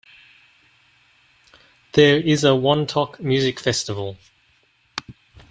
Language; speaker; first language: English; native; English